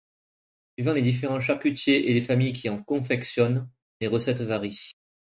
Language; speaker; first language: French; native; French